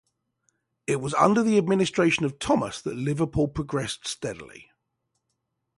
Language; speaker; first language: English; native; English